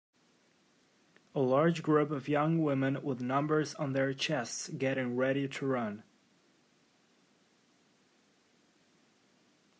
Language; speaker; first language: English; native; English